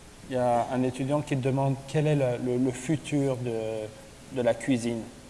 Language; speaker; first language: French; native; French